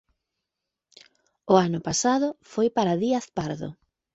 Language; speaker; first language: Galician; native; Galician